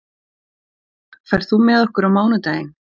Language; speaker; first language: Icelandic; native; Icelandic